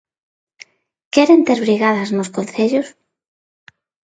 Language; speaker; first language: Galician; non-native, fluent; Spanish